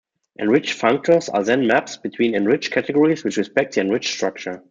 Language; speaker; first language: English; non-native, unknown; German